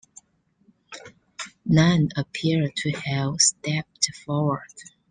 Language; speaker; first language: English; non-native, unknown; Chinese